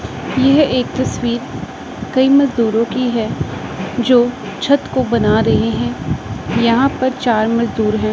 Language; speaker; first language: Hindi; non-native, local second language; Punjabi